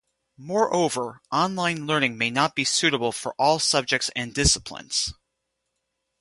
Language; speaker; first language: English; native; English